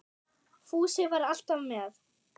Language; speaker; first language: Icelandic; non-native, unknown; German